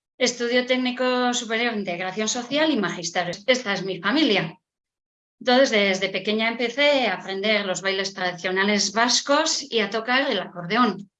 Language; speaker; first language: Spanish; non-native, local second language; Basque